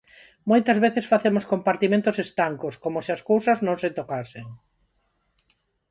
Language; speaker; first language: Galician; non-native, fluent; Spanish